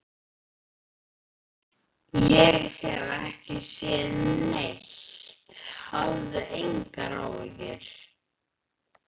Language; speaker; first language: Icelandic; native; Icelandic